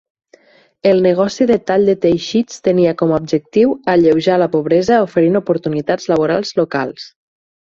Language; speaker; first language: Catalan; native; Catalan